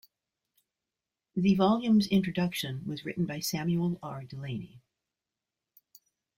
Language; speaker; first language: English; native; English